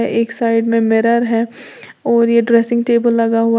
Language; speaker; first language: Hindi; native; Hindi